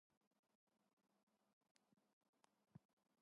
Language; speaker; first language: English; non-native, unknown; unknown